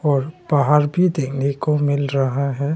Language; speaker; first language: Hindi; non-native, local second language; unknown